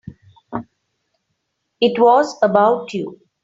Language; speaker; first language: English; non-native, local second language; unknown